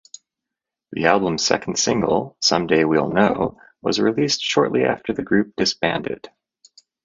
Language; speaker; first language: English; native; English